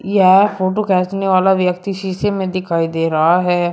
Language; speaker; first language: Hindi; native; Hindi